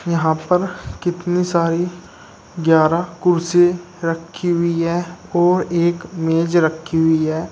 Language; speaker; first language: Hindi; native; Hindi